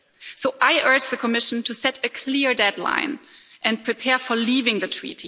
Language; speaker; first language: English; non-native, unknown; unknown